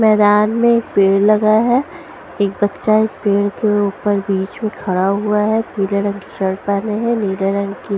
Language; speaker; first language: Hindi; non-native, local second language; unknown